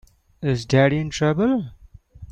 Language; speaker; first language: English; non-native, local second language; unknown